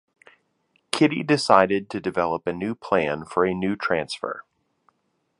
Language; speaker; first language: English; native; English